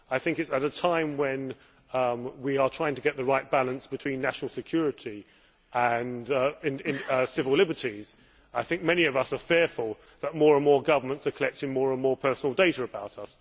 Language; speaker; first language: English; native; English